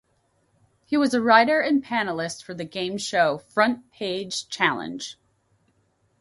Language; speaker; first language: English; native; English